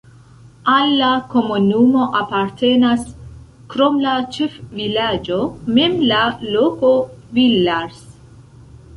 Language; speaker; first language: Esperanto; non-native, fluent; Central Kurdish